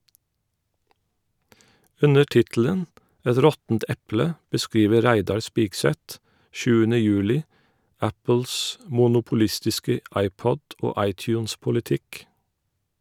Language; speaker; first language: Norwegian; non-native, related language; Faroese